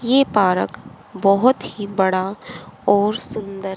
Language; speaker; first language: Hindi; native; Hindi